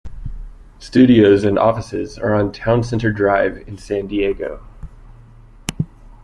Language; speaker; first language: English; native; English